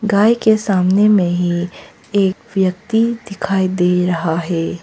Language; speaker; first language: Hindi; non-native, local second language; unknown